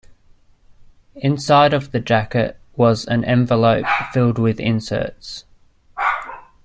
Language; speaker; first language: English; native; English